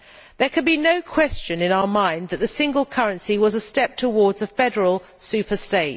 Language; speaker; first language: English; native; English